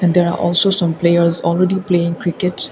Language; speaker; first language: English; non-native, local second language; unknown